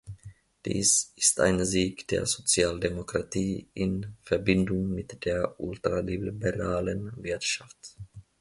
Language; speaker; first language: German; non-native, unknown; Finnish